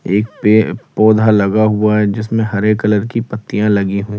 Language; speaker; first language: Hindi; native; Hindi